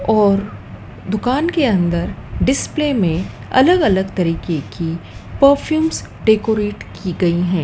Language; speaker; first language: Hindi; native; Hindi